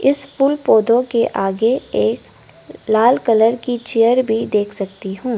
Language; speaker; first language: Hindi; non-native, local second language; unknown